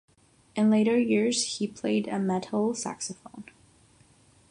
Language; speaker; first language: English; non-native, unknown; Catalan